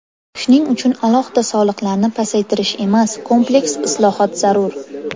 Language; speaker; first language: Uzbek; native; Uzbek